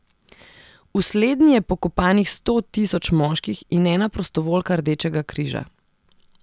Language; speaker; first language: Slovenian; non-native, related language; Serbian